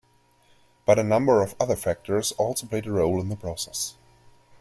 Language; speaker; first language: English; non-native, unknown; German